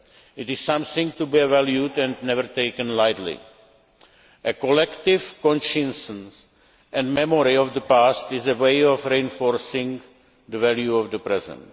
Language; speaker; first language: English; non-native, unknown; Czech